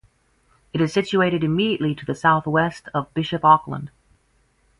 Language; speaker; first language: English; native; English